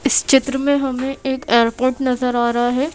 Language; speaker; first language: Hindi; native; Hindi